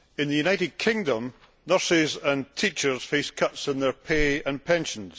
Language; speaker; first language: English; native; English